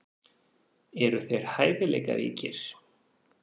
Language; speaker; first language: Icelandic; non-native, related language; Faroese